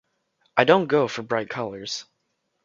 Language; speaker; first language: English; native; English